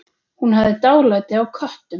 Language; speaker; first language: Icelandic; native; Icelandic